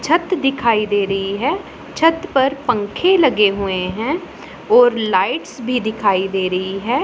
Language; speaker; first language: Hindi; non-native, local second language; Punjabi